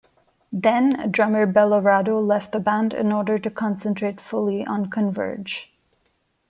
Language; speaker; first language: English; non-native, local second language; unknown